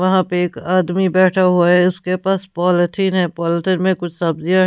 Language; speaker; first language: Hindi; non-native, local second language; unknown